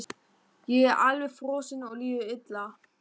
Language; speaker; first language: Icelandic; non-native, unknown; German